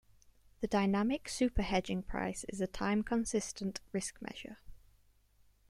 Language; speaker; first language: English; native; English